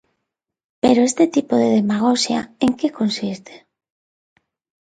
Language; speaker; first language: Galician; non-native, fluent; Spanish